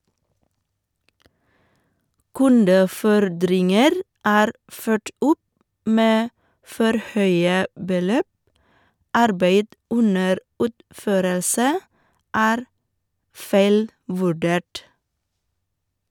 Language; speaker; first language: Norwegian; non-native, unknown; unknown